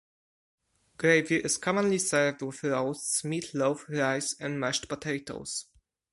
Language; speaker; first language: English; non-native, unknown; Polish